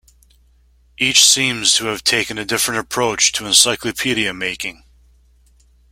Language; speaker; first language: English; native; English